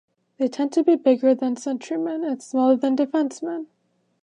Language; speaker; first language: English; native; English